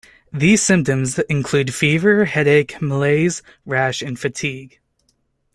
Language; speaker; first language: English; native; English